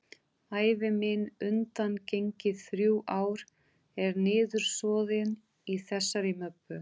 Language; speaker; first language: Icelandic; non-native, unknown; Portuguese